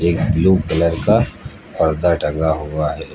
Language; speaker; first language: Hindi; native; Hindi